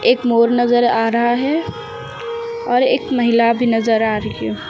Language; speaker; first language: Hindi; native; Hindi